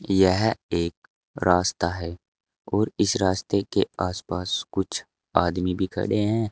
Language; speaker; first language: Hindi; native; Hindi